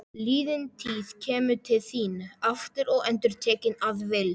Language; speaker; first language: Icelandic; non-native, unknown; Polish